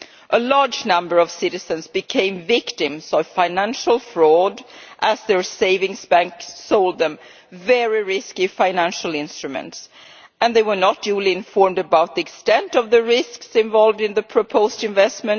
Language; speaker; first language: English; non-native, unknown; Swedish